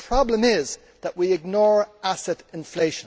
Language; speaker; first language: English; native; English